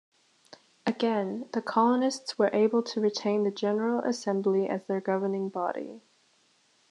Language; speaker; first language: English; native; English